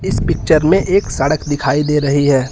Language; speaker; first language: Hindi; native; Hindi